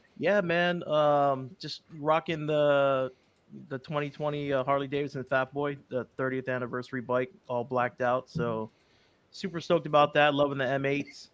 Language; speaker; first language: English; early bilingual, other home language; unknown